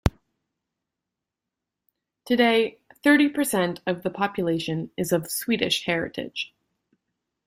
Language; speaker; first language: English; native; English